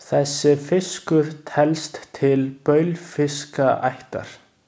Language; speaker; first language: Icelandic; non-native, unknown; Chinese